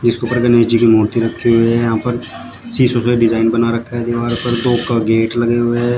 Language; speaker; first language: Hindi; native; Hindi